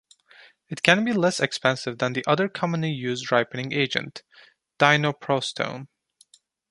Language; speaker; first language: English; non-native, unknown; Turkish